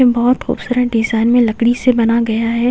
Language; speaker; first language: Hindi; native; Hindi